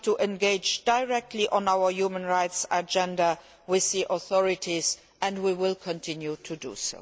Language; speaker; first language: English; non-native, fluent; Luxembourgish